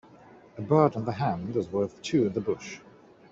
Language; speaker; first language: English; native; English